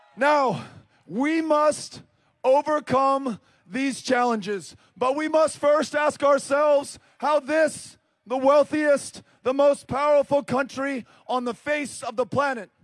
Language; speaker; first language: English; native; English